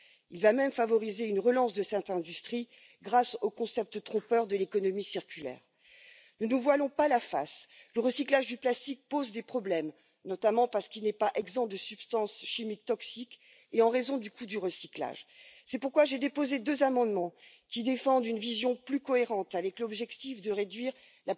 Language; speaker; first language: French; native; French